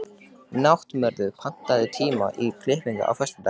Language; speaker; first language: Icelandic; native; Icelandic